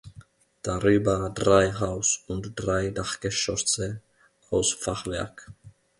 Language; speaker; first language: German; non-native, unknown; Finnish